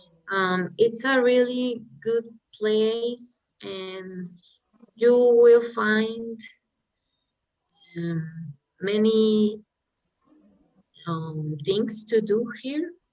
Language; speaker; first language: English; non-native, learner; Spanish